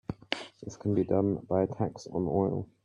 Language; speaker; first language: English; native; English